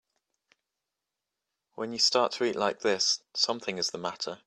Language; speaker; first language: English; native; English